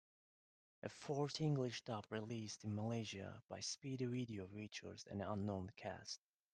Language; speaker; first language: English; non-native, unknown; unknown